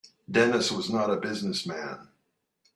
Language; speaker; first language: English; native; English